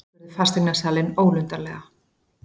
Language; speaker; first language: Icelandic; native; Icelandic